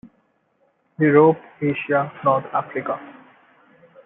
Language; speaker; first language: English; non-native, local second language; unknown